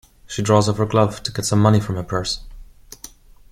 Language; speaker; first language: English; non-native, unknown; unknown